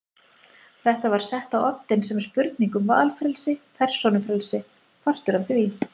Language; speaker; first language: Icelandic; native; Icelandic